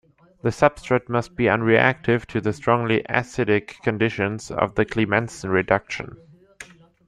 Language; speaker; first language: English; non-native, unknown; German